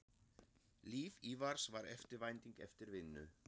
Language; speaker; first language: Icelandic; non-native, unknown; German